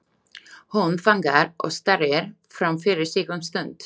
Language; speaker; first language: Icelandic; non-native, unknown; Slovak